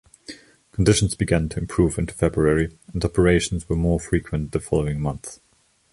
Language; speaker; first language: English; non-native, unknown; German